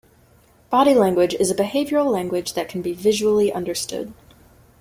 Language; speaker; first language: English; native; English